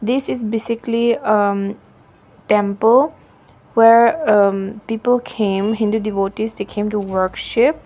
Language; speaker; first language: English; non-native, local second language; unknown